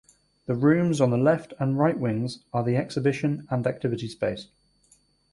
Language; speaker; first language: English; native; English